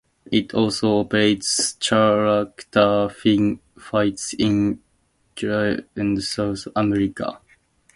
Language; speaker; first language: English; native; English